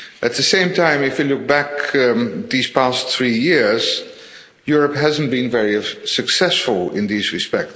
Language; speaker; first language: English; non-native, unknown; Dutch